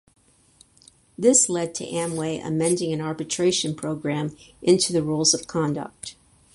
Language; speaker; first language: English; native; English